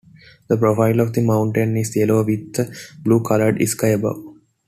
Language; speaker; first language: English; non-native, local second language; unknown